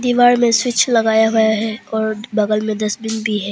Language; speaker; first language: Hindi; non-native, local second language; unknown